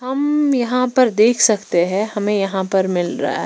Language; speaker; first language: Hindi; non-native, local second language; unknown